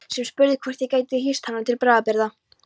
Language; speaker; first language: Icelandic; non-native, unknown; Polish